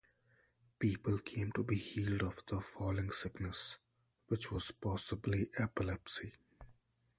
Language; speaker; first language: English; non-native, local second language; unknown